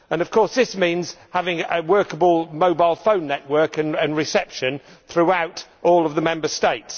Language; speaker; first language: English; native; English